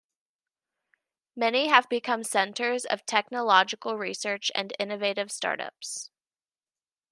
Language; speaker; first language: English; native; English